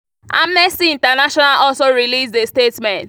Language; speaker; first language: English; non-native, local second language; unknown